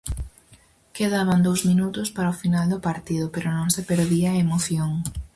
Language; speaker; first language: Galician; native; Galician